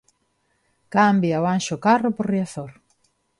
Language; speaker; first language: Galician; non-native, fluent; Spanish